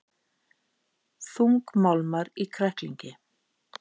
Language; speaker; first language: Icelandic; native; Icelandic